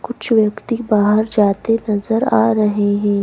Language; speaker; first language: Hindi; native; Hindi